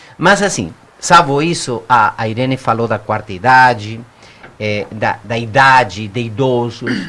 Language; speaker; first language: Portuguese; non-native, fluent; Spanish